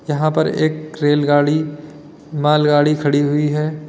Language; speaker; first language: Hindi; native; Hindi